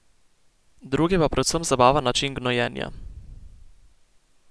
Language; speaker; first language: Slovenian; native; Slovenian